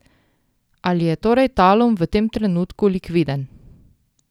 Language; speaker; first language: Slovenian; native; Slovenian